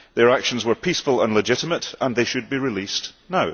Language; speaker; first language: English; early bilingual, heritage; English